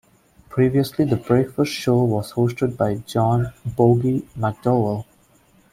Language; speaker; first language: English; non-native, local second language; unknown